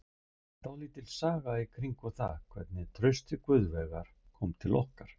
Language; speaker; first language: Icelandic; native; Icelandic